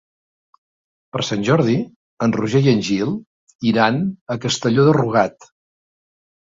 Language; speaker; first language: Catalan; native; Catalan